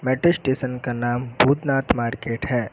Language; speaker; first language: Hindi; native; Hindi